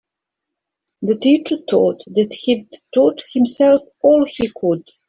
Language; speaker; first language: English; native; English